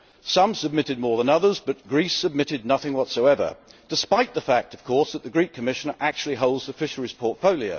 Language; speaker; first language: English; native; English